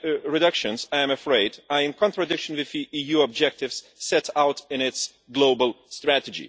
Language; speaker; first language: English; non-native, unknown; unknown